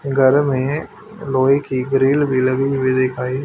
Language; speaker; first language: Hindi; native; Hindi